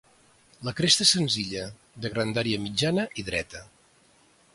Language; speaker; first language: Catalan; native; Catalan